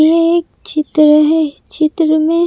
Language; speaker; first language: Hindi; native; Hindi